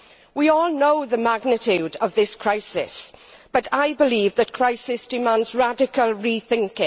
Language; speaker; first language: English; native; English